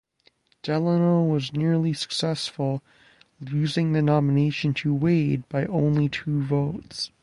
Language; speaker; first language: English; native; English